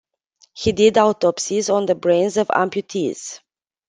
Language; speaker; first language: English; non-native, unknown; Romanian